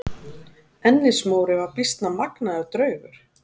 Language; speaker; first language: Icelandic; native; Icelandic